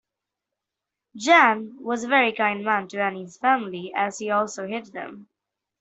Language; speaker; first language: English; non-native, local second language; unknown